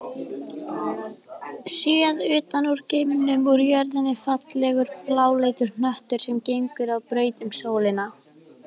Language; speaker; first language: Icelandic; native; Icelandic